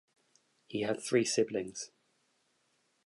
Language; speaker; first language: English; native; English